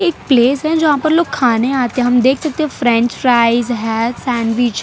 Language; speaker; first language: Hindi; non-native, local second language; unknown